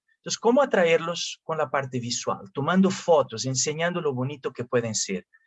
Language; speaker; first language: Spanish; non-native, related language; Portuguese